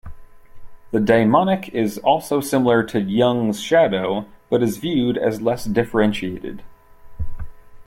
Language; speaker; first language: English; native; English